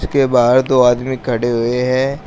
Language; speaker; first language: Hindi; native; Hindi